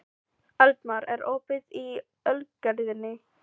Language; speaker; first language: Icelandic; non-native, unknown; Filipino